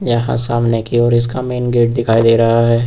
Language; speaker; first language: Hindi; native; Hindi